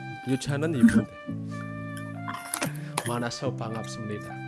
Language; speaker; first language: Korean; non-native, learner; Indonesian